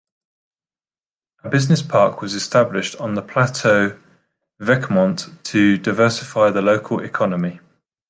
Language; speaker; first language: English; native; English